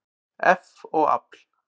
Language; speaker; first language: Icelandic; native; Icelandic